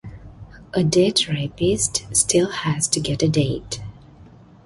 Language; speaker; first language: English; non-native, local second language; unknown